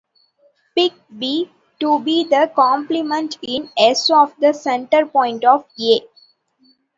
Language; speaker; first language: English; non-native, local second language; Tamil